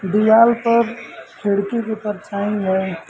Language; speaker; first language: Hindi; native; Hindi